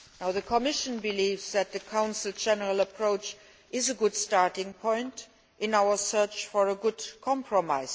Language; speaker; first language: English; non-native, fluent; Luxembourgish